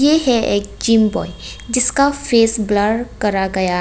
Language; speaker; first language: Hindi; non-native, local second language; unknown